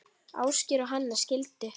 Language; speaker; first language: Icelandic; native; Icelandic